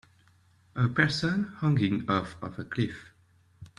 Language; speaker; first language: English; native; English